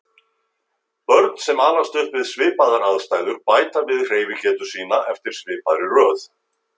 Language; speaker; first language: Icelandic; native; Icelandic